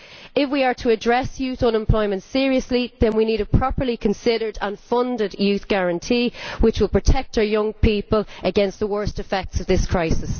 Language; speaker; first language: English; native; English